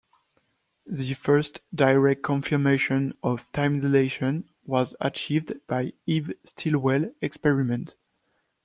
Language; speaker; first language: English; non-native, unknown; French